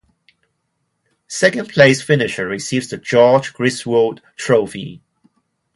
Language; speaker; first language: English; non-native, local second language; Cantonese